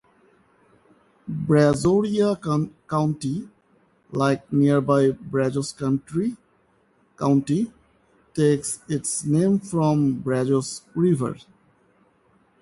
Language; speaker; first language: English; non-native, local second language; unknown